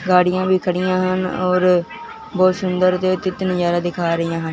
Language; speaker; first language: Hindi; non-native, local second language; Punjabi